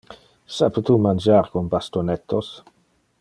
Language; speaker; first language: Interlingua; non-native, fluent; Dutch